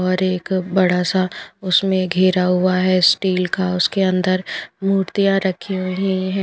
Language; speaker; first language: Hindi; non-native, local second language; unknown